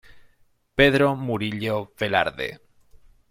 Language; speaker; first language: English; non-native, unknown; Spanish